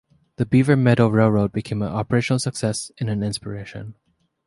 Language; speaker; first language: English; native; English